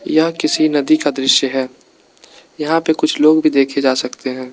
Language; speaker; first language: Hindi; non-native, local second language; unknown